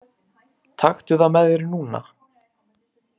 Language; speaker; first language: Icelandic; native; Icelandic